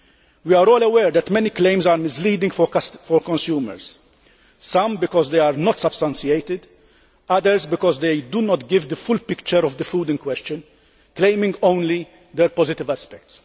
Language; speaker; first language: English; non-native, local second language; Maltese